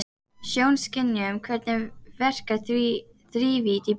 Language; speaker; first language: Icelandic; native; Icelandic